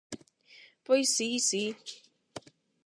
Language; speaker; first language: Galician; non-native, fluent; Spanish